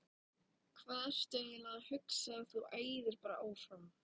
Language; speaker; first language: Icelandic; native; Icelandic